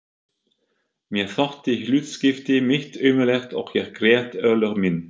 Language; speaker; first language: Icelandic; non-native, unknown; German